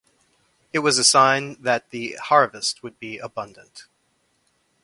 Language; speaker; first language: English; native; English